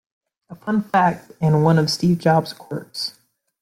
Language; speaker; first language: English; native; English